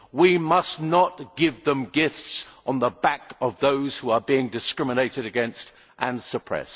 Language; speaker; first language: English; native; English